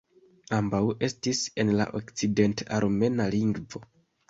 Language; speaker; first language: Esperanto; non-native, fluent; Kinyarwanda